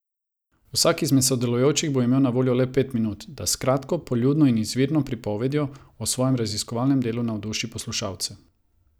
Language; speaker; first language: Slovenian; non-native, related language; Croatian